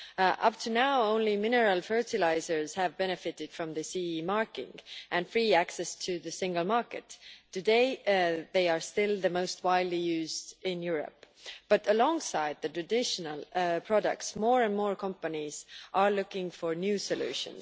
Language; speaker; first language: English; non-native, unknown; Estonian